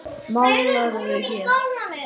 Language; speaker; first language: Icelandic; native; Icelandic